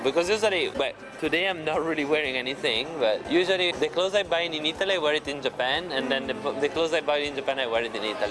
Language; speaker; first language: English; non-native, fluent; Italian